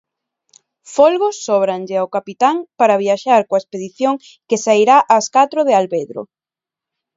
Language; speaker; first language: Galician; non-native, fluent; Spanish